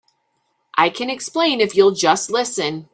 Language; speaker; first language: English; native; English